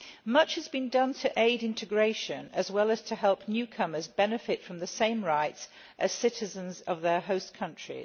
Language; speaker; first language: English; non-native, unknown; Polish